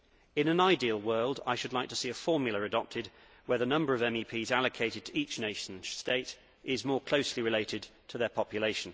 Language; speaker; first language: English; native; English